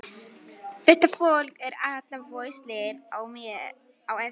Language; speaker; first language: Icelandic; non-native, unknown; Polish